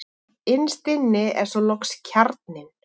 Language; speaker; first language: Icelandic; native; Icelandic